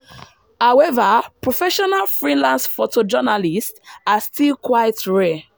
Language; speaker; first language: English; non-native, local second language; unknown